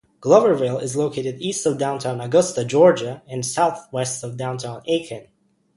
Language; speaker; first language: English; native; English